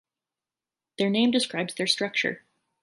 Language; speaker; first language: English; native; English